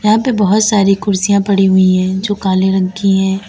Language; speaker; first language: Hindi; native; Hindi